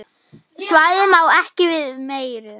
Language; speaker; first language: Icelandic; non-native, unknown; German